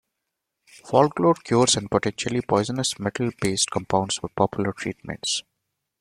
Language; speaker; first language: English; non-native, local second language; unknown